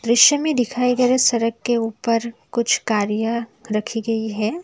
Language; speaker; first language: Hindi; non-native, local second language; Assamese